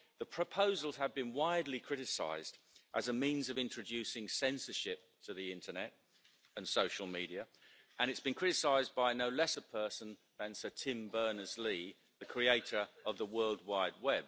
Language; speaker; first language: English; native; English